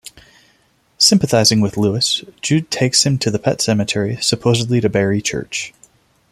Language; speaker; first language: English; non-native, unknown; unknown